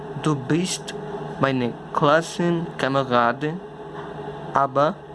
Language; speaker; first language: German; non-native, learner; Spanish